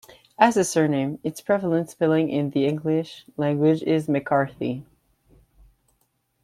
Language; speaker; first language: English; non-native, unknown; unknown